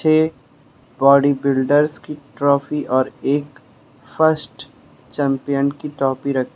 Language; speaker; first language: Hindi; native; Hindi